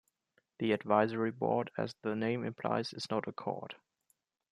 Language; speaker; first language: English; non-native, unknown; German